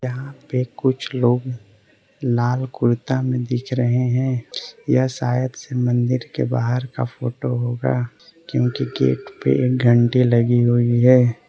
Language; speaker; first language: Hindi; early bilingual, other home language; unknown